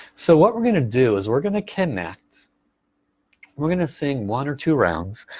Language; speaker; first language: English; native; English